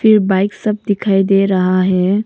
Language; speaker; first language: Hindi; non-native, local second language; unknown